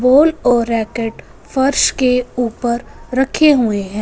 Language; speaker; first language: Hindi; non-native, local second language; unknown